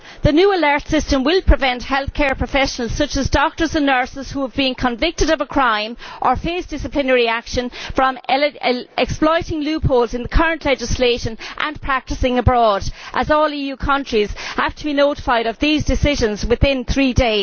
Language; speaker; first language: English; native; English